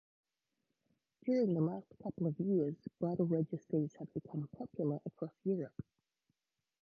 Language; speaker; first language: English; native; English